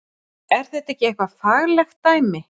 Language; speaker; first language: Icelandic; native; Icelandic